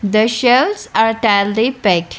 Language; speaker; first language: English; non-native, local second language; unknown